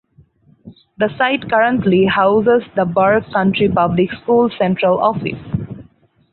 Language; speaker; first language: English; non-native, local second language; Bangla